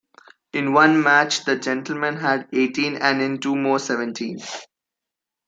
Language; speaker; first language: English; non-native, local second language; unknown